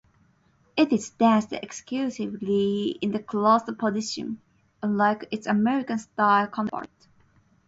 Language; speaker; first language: English; non-native, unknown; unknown